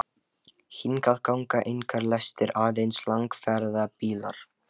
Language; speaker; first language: Icelandic; non-native, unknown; Lithuanian